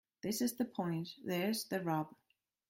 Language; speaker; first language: English; non-native, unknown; German